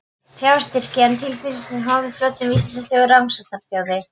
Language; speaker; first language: Icelandic; non-native, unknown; Polish